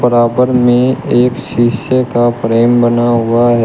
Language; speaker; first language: Hindi; native; Hindi